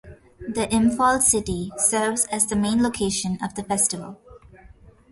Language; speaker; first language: English; non-native, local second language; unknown